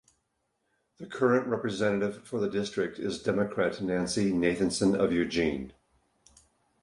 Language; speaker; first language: English; native; English